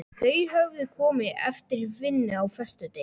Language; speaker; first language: Icelandic; non-native, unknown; Polish